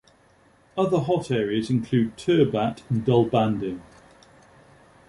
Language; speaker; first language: English; native; English